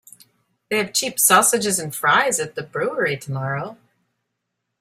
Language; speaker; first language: English; native; English